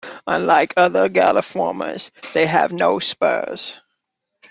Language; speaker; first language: English; native; English